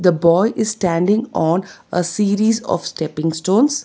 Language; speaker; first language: English; non-native, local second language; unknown